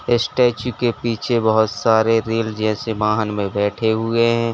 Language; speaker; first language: Hindi; native; Hindi